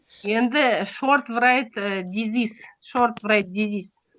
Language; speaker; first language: English; non-native, learner; Russian